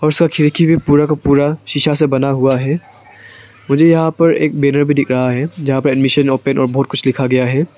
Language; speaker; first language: Hindi; non-native, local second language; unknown